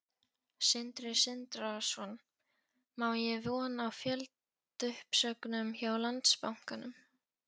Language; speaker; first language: Icelandic; non-native, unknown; Polish